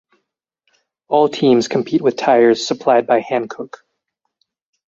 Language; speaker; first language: English; native; English